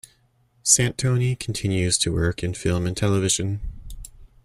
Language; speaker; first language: English; native; English